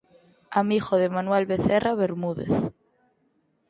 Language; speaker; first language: Galician; native; Galician